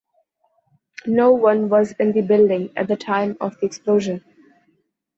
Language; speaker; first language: English; non-native, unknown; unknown